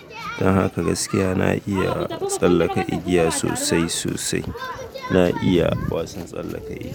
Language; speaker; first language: Hausa; native; Hausa